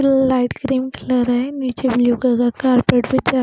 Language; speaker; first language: Hindi; non-native, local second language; Punjabi